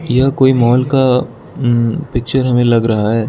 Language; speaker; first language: Hindi; non-native, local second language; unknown